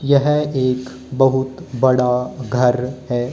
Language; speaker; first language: Hindi; native; Hindi